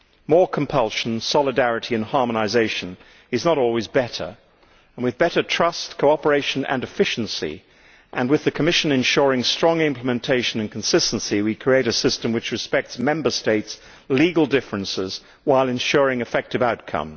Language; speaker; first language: English; native; English